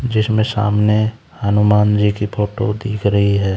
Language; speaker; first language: Hindi; native; Hindi